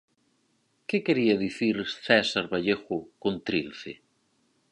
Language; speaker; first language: Galician; native; Galician